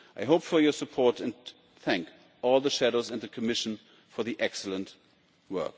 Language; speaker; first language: English; non-native, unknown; German